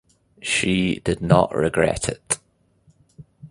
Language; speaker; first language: English; native; English